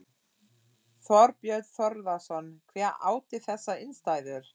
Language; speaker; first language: Icelandic; non-native, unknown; German